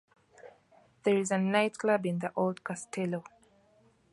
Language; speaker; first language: English; native; English